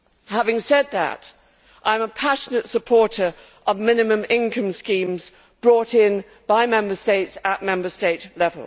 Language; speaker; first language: English; native; English